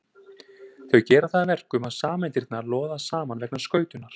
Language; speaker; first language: Icelandic; native; Icelandic